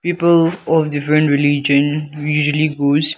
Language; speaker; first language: English; non-native, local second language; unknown